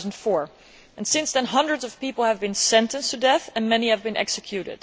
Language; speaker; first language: English; non-native, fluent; Dutch